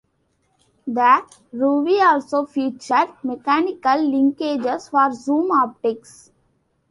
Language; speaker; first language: English; non-native, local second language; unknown